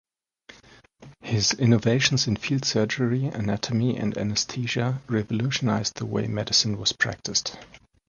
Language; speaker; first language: English; non-native, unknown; German